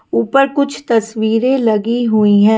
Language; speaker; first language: Hindi; non-native, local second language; Punjabi